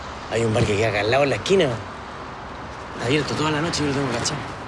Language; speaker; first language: Spanish; native; Spanish